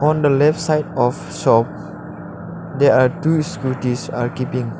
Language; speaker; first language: English; non-native, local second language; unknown